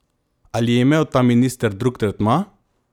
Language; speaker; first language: Slovenian; non-native, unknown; Macedonian